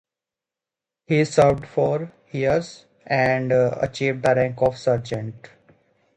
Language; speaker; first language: English; native; English